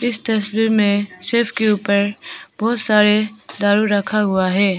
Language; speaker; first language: Hindi; non-native, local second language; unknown